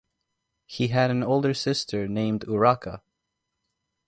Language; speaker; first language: English; native; English